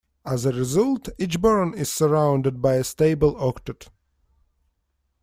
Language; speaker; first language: English; non-native, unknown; Russian